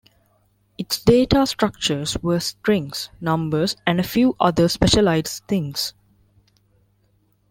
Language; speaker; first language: English; non-native, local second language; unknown